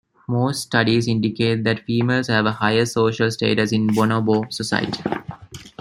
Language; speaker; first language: English; non-native, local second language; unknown